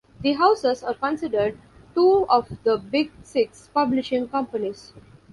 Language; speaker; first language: English; non-native, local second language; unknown